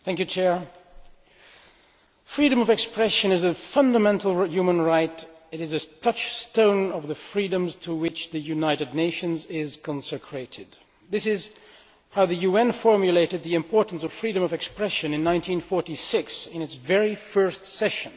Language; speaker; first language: English; non-native, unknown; Dutch